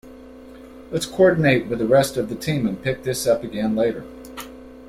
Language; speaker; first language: English; native; English